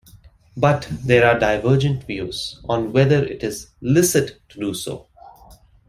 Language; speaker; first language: English; non-native, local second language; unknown